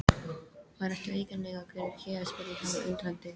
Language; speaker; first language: Icelandic; non-native, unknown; English